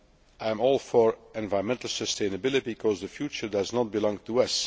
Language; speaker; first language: English; non-native, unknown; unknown